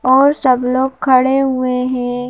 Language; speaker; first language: Hindi; native; Hindi